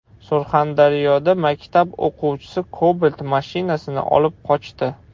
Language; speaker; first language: Uzbek; non-native, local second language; Russian